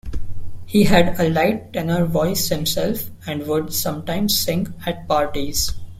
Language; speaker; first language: English; non-native, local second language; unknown